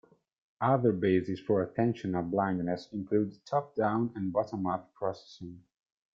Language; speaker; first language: English; non-native, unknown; Italian